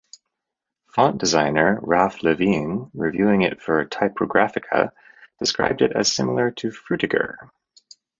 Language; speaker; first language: English; native; English